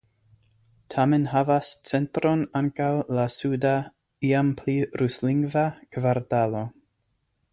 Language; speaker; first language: Esperanto; non-native, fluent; English